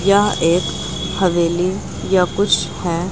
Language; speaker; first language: Hindi; native; Hindi